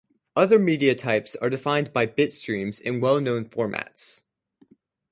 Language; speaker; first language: English; native; English